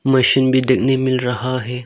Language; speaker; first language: Hindi; non-native, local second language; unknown